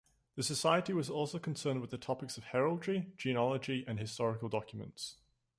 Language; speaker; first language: English; native; English